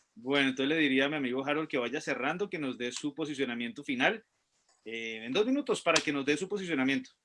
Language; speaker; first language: Spanish; native; Spanish